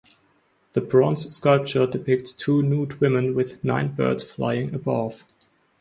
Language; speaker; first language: English; non-native, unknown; German